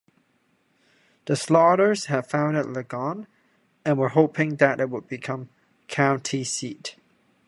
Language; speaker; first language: English; non-native, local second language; Cantonese